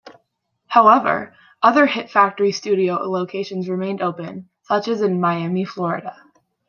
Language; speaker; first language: English; native; English